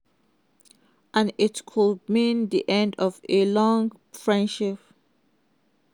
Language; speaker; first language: English; non-native, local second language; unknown